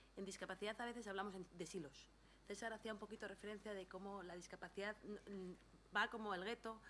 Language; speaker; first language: Spanish; native; Spanish